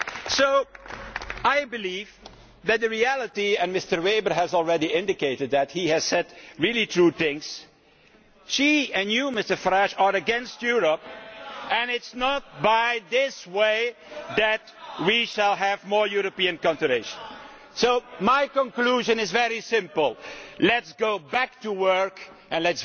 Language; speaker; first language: English; non-native, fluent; Dutch